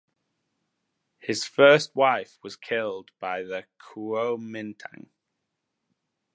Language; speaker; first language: English; native; English